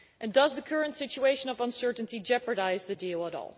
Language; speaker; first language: English; non-native, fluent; Dutch